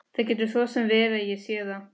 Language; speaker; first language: Icelandic; non-native, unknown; Spanish